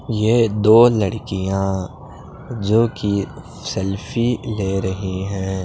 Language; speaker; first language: Hindi; non-native, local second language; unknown